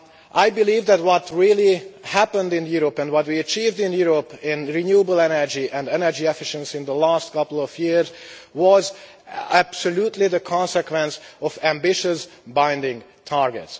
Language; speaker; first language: English; non-native, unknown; Hungarian